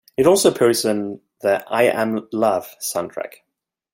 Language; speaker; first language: English; non-native, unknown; Swedish